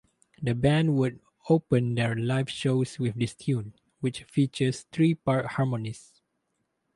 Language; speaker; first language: English; non-native, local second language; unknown